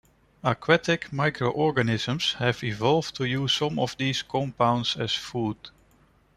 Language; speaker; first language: English; non-native, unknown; Dutch